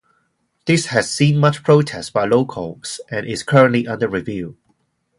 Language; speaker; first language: English; non-native, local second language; Cantonese